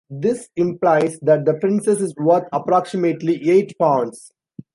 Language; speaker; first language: English; non-native, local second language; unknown